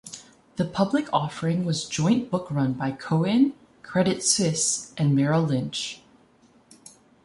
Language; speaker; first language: English; native; English